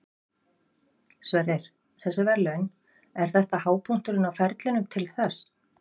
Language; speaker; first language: Icelandic; native; Icelandic